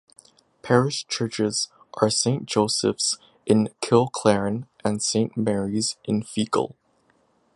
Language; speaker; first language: English; native; English